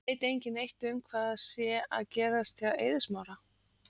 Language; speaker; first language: Icelandic; native; Icelandic